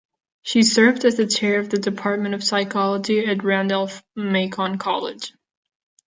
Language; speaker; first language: English; non-native, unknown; Catalan